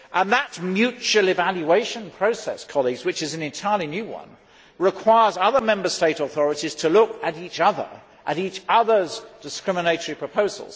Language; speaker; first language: English; native; English